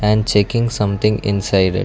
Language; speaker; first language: English; non-native, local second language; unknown